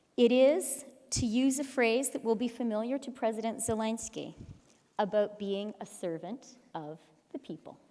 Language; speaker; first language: English; native; English